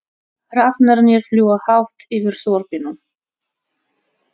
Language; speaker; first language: Icelandic; non-native, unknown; Russian